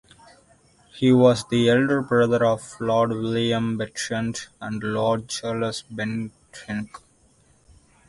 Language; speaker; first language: English; non-native, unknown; Tamil